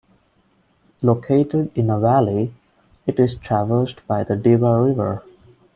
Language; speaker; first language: English; non-native, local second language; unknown